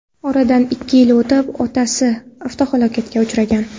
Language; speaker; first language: Uzbek; non-native, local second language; Kara-Kalpak